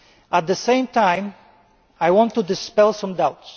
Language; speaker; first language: English; non-native, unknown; Polish